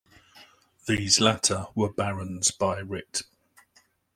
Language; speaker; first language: English; native; English